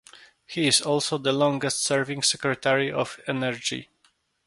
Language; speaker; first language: English; non-native, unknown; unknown